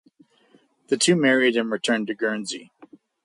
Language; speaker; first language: English; native; English